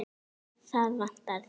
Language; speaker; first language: Icelandic; native; Icelandic